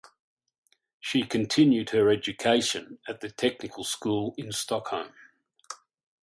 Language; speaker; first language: English; native; English